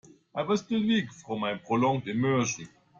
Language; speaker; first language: English; non-native, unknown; German